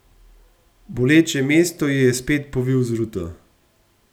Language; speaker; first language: Slovenian; native; Slovenian